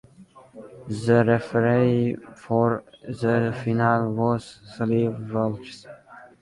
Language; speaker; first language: English; non-native, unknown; Uzbek